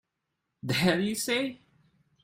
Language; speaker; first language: English; non-native, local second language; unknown